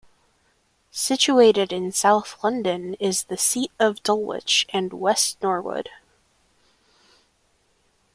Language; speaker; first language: English; native; English